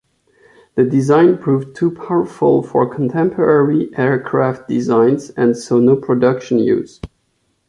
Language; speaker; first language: English; non-native, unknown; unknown